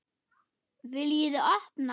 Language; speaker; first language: Icelandic; non-native, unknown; German